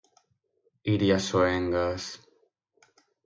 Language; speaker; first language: Galician; native; Galician